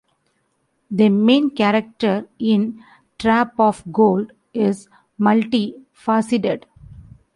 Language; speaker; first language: English; non-native, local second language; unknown